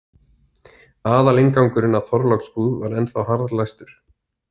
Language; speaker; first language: Icelandic; native; Icelandic